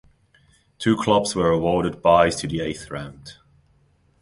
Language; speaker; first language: English; non-native, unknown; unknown